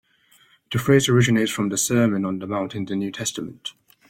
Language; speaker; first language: English; native; English